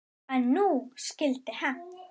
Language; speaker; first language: Icelandic; native; Icelandic